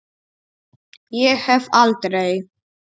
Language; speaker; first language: Icelandic; non-native, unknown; Polish